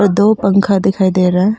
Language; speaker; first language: Hindi; non-native, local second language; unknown